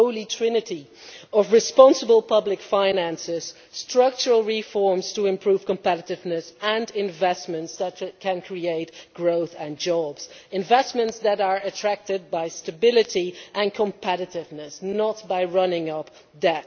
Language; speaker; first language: English; non-native, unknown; Dutch